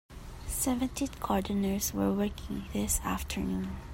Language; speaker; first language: English; non-native, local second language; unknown